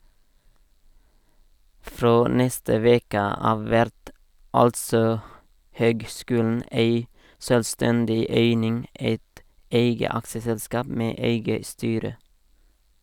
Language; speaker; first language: Norwegian; non-native, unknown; Nepali